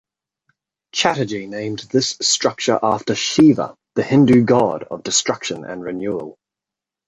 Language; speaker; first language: English; native; English